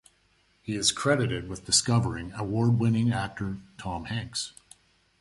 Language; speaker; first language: English; native; English